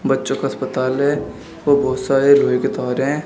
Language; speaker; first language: Hindi; native; Hindi